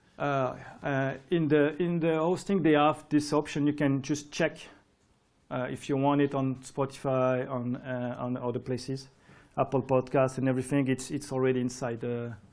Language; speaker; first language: English; non-native, fluent; French